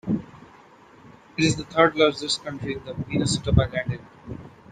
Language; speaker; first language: English; non-native, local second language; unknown